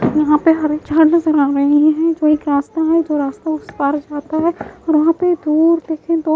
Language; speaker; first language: Hindi; native; Hindi